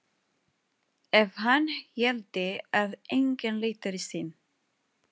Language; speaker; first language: Icelandic; non-native, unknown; Filipino